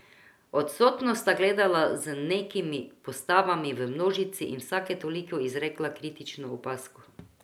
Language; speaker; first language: Slovenian; non-native, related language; Croatian